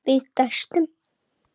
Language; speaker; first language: Icelandic; native; Icelandic